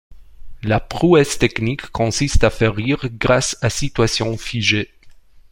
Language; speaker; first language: French; non-native, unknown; Romanian